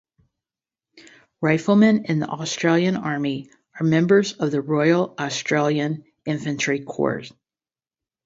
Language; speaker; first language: English; native; English